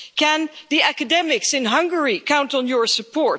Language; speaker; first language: English; non-native, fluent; Dutch